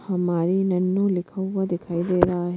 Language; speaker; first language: Hindi; native; Hindi